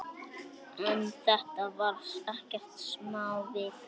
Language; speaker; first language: Icelandic; native; Icelandic